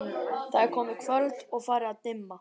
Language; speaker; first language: Icelandic; native; Icelandic